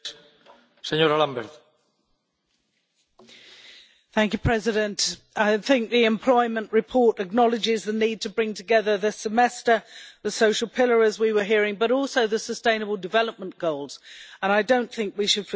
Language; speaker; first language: English; native; English